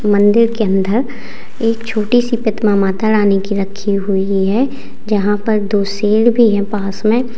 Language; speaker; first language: Hindi; native; Hindi